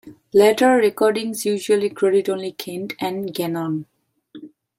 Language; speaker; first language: English; non-native, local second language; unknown